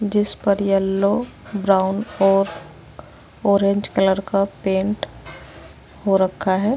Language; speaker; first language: Hindi; native; Hindi